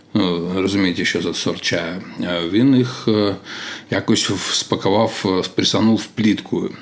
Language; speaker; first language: Ukrainian; non-native, local second language; Russian